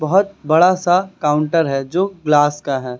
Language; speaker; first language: Hindi; native; Hindi